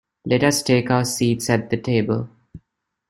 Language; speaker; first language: English; non-native, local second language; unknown